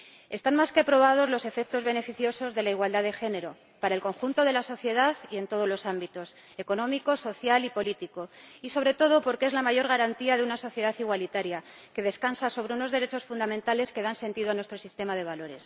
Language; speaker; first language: Spanish; native; Spanish